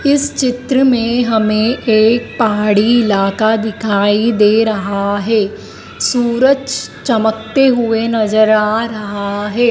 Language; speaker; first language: Hindi; native; Hindi